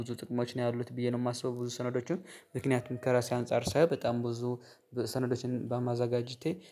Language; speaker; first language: Amharic; native; Amharic